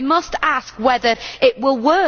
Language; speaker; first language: English; native; English